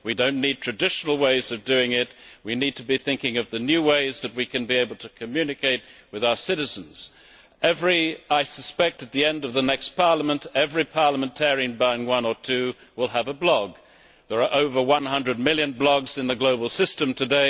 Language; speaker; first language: English; native; English